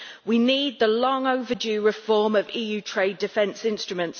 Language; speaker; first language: English; native; English